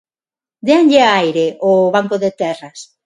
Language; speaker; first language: Galician; non-native, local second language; Spanish